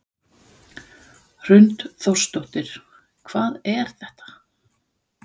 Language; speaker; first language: Icelandic; non-native, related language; Danish